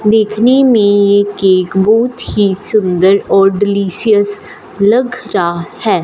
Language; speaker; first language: Hindi; non-native, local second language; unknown